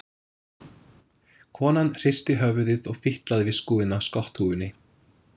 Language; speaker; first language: Icelandic; non-native, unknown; English